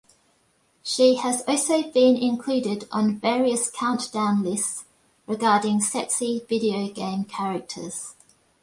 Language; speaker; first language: English; native; English